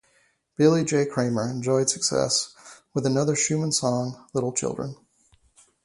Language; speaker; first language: English; native; English